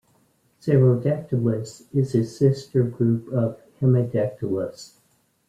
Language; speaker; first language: English; native; English